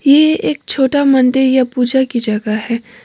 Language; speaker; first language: Hindi; non-native, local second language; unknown